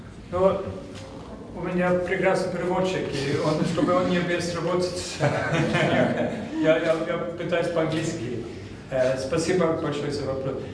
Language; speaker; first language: Russian; non-native, fluent; Swedish